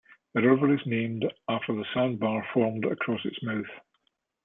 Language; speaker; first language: English; native; English